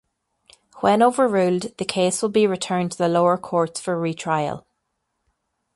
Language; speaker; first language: English; native; English